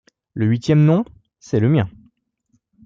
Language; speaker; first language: French; native; French